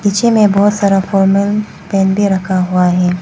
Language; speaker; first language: Hindi; non-native, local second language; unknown